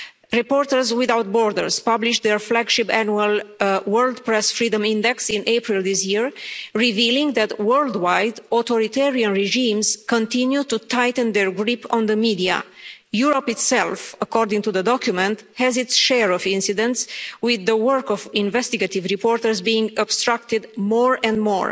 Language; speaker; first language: English; non-native, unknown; Romanian